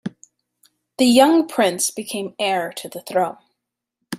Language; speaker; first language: English; native; English